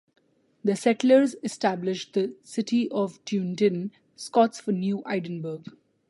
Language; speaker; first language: English; non-native, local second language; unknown